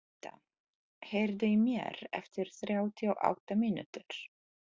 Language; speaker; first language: Icelandic; non-native, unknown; Polish